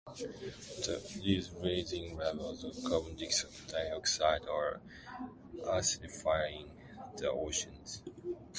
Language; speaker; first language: English; non-native, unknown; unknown